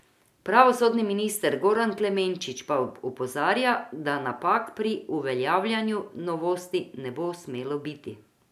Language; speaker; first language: Slovenian; non-native, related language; Croatian